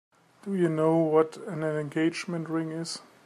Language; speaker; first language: English; native; English